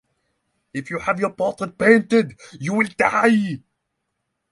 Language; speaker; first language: English; non-native, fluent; Norwegian